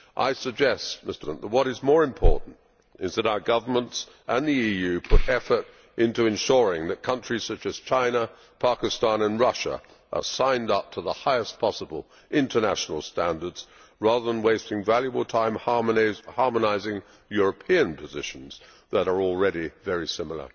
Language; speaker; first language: English; native; English